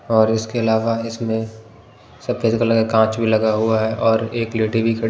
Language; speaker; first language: Hindi; non-native, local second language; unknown